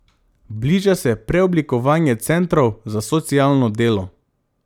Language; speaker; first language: Slovenian; non-native, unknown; Macedonian